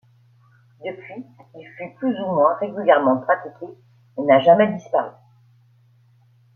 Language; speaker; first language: French; native; French